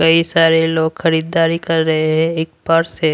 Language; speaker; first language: Hindi; non-native, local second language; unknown